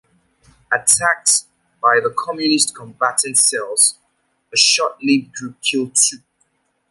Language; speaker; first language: English; native; English